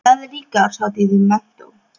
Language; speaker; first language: Icelandic; non-native, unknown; Polish